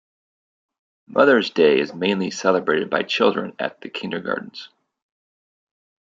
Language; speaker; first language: English; native; English